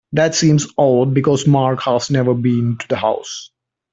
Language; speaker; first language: English; non-native, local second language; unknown